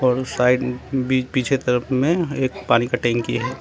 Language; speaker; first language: Hindi; non-native, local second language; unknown